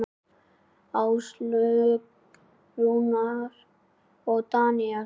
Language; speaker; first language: Icelandic; native; Icelandic